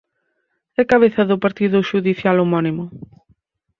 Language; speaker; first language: Galician; native; Galician